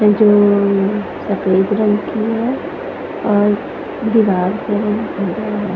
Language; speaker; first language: Hindi; non-native, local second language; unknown